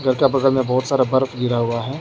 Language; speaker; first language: Hindi; non-native, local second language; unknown